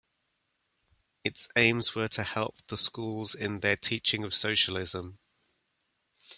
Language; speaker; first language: English; native; English